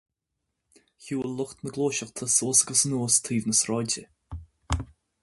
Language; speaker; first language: Irish; non-native, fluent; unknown